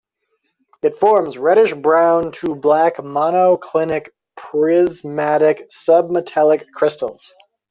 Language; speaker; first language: English; native; English